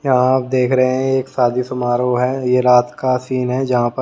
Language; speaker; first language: Hindi; native; Hindi